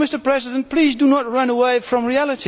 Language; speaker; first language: English; non-native, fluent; Dutch